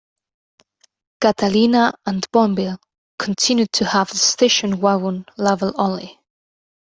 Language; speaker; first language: English; non-native, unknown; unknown